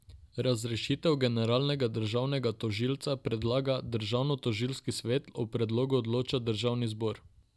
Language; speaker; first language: Slovenian; non-native, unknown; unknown